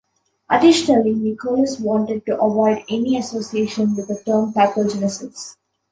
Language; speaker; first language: English; non-native, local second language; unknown